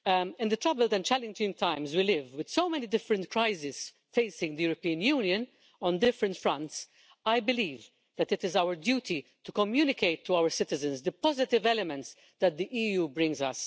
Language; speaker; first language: English; non-native, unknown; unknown